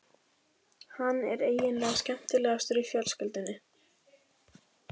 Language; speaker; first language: Icelandic; native; Icelandic